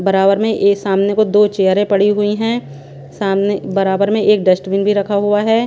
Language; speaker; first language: Hindi; non-native, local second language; Punjabi